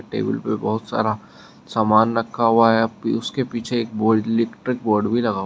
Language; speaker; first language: Hindi; native; Hindi